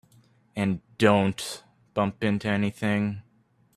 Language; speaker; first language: English; native; English